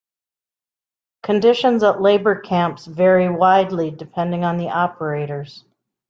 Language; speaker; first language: English; native; English